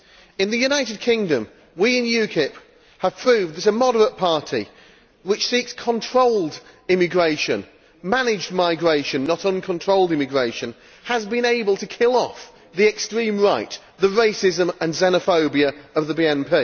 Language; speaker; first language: English; native; English